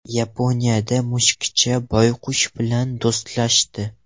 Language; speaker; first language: Uzbek; non-native, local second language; Russian